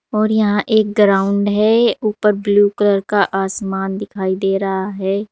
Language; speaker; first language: Hindi; native; Hindi